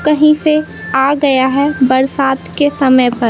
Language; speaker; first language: Hindi; native; Hindi